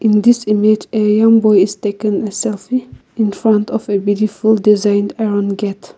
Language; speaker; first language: English; non-native, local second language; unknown